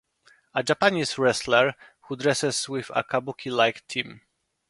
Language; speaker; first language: English; non-native, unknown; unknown